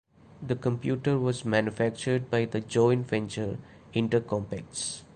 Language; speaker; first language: English; non-native, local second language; Malayalam